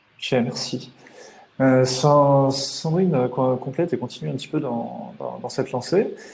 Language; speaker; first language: French; native; French